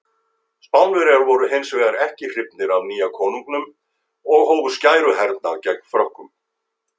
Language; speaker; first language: Icelandic; native; Icelandic